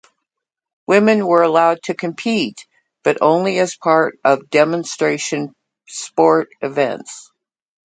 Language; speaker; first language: English; native; English